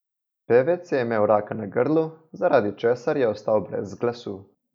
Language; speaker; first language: Slovenian; native; Slovenian